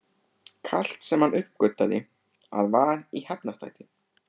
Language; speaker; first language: Icelandic; native; Icelandic